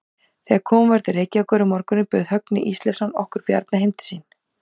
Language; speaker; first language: Icelandic; native; Icelandic